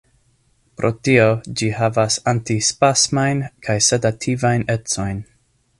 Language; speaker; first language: Esperanto; non-native, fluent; English